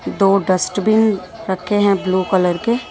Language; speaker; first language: Hindi; native; Hindi